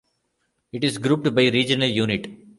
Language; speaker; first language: English; non-native, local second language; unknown